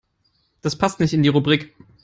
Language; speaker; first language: English; non-native, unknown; German